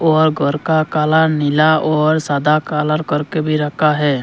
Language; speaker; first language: Hindi; non-native, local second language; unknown